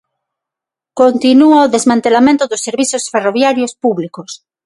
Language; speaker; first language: Galician; non-native, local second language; Spanish